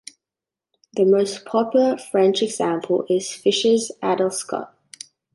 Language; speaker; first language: English; native; English